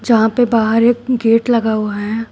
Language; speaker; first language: Hindi; native; Hindi